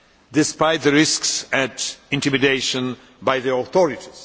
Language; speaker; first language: English; non-native, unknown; Polish